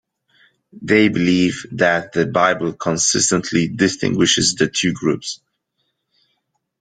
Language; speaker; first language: English; non-native, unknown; Polish